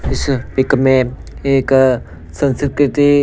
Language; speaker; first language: Hindi; non-native, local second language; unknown